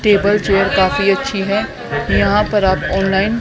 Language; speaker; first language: Hindi; native; Hindi